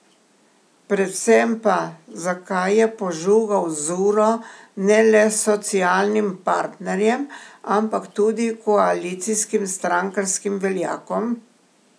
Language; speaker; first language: Slovenian; native; Slovenian